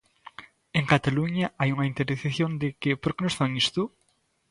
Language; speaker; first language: Galician; native; Galician